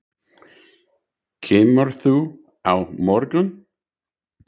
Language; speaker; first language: Icelandic; non-native, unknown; English